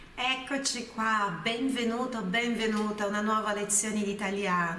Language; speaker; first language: Italian; non-native, fluent; Portuguese